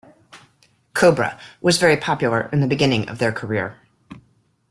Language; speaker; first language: English; native; English